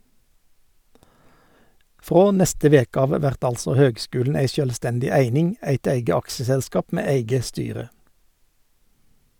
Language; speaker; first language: Norwegian; native; Norwegian